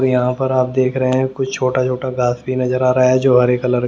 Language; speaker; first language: Hindi; native; Hindi